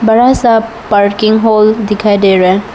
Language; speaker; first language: Hindi; non-native, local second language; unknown